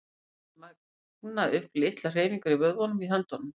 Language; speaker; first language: Icelandic; native; Icelandic